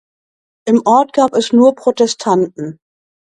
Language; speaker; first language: German; native; German